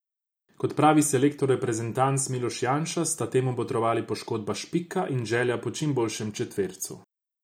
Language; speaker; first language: Slovenian; non-native, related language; Croatian